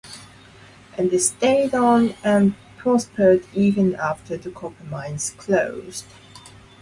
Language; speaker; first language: English; non-native, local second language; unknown